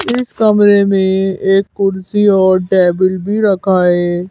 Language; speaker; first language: Hindi; native; Hindi